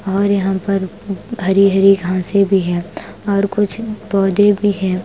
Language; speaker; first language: Hindi; non-native, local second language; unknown